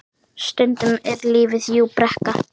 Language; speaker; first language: Icelandic; native; Icelandic